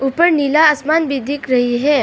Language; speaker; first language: Hindi; non-native, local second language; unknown